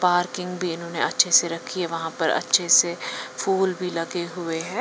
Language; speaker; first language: Hindi; non-native, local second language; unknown